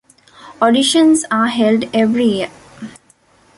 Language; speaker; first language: English; non-native, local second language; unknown